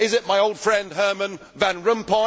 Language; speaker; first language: English; native; English